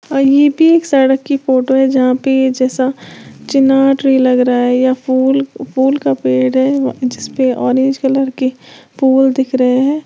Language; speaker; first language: Hindi; native; Hindi